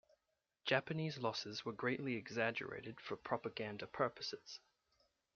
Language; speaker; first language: English; native; English